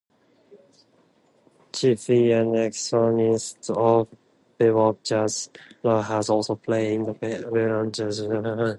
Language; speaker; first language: English; non-native, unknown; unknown